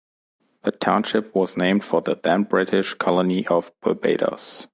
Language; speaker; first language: English; non-native, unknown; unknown